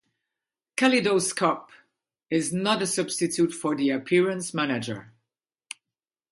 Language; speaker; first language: English; non-native, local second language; French